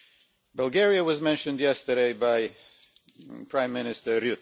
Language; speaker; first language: English; non-native, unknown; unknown